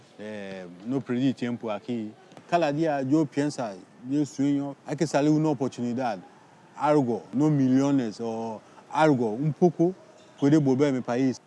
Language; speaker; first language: Spanish; non-native, learner; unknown